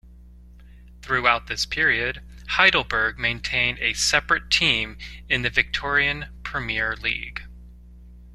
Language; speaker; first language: English; native; English